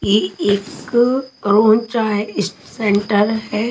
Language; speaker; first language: Hindi; native; Hindi